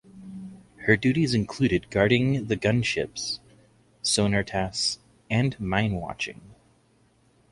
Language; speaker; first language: English; native; English